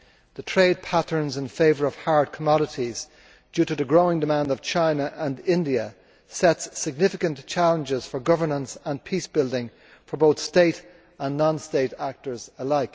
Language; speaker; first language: English; native; English